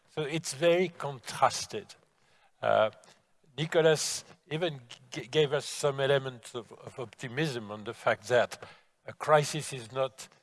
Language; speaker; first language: English; non-native, fluent; French